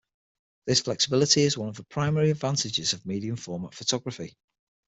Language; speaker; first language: English; native; English